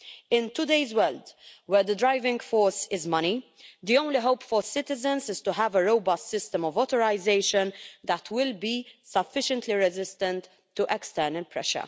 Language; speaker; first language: English; non-native, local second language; Maltese